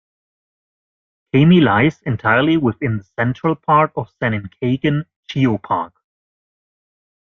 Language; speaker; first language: English; non-native, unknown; German